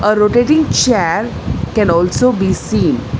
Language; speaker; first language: English; non-native, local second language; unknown